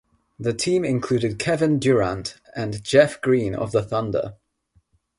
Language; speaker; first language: English; non-native, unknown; Nepali